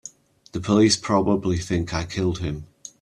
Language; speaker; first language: English; native; English